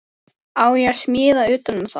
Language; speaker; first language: Icelandic; native; Icelandic